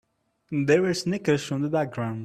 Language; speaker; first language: English; non-native, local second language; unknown